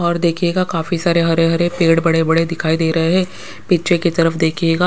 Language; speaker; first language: Hindi; non-native, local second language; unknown